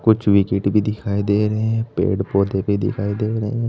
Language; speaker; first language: Hindi; native; Hindi